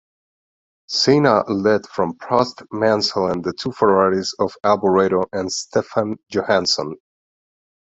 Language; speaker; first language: English; non-native, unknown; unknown